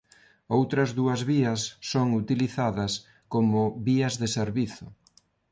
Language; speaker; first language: Galician; non-native, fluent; Spanish